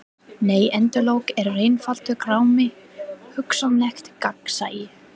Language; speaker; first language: Icelandic; non-native, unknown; English